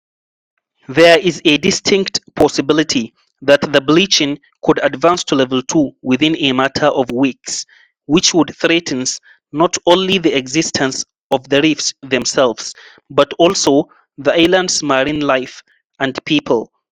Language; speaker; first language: English; non-native, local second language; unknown